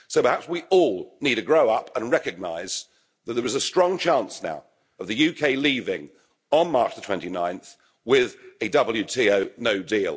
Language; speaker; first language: English; native; English